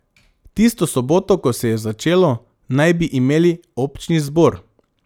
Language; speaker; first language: Slovenian; non-native, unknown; Macedonian